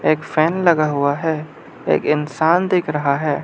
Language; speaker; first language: Hindi; non-native, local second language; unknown